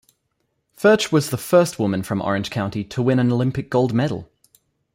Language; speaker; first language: English; native; English